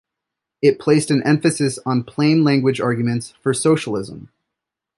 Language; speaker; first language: English; native; English